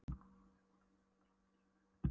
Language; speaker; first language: Icelandic; non-native, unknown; Polish